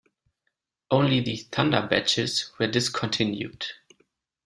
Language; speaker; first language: English; non-native, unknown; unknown